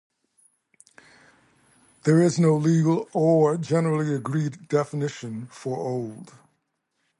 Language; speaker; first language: English; native; English